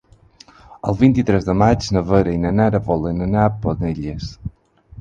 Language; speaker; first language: Catalan; non-native, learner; Spanish